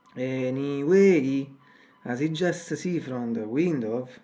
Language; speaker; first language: English; non-native, learner; Italian